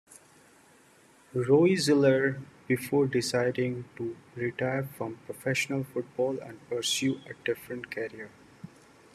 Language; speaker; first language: English; non-native, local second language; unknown